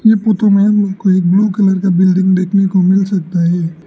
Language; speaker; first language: Hindi; non-native, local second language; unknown